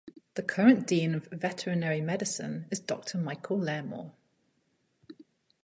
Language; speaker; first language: English; native; English